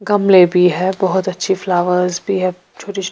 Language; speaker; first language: Hindi; non-native, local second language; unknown